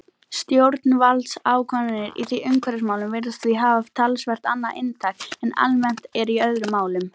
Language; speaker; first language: Icelandic; native; Icelandic